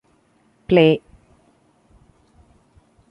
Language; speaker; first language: English; non-native, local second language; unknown